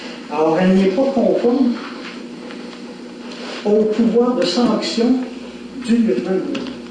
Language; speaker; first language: French; native; French